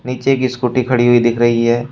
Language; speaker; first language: Hindi; native; Hindi